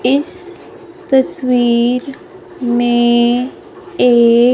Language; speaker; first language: Hindi; non-native, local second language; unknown